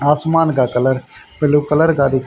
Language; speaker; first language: Hindi; native; Hindi